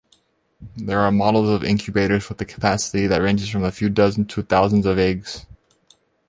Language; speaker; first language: English; native; English